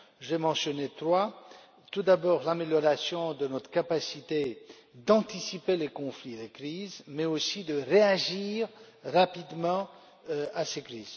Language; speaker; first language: French; non-native, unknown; Romanian